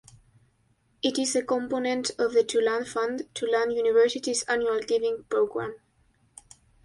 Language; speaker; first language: English; non-native, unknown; Spanish